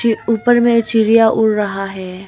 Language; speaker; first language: Hindi; early bilingual, other home language; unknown